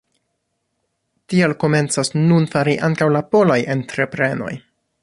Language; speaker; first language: Esperanto; non-native, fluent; English